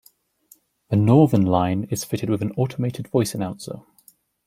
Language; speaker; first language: English; native; English